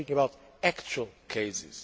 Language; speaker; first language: English; non-native, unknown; Portuguese